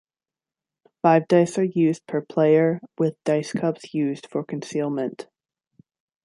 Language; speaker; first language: English; native; English